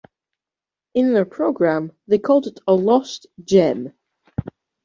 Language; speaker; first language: English; native; English